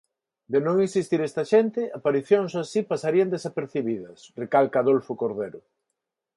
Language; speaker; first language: Galician; non-native, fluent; Spanish